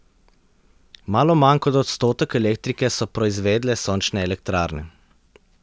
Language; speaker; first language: Slovenian; native; Slovenian